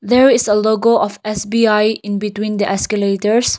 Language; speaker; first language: English; non-native, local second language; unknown